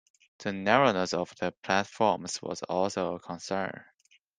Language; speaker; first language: English; non-native, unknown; Chinese